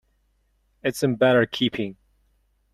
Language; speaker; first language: English; non-native, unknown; Mongolian